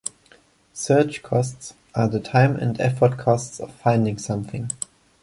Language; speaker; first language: English; non-native, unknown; German